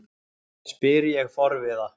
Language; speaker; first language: Icelandic; native; Icelandic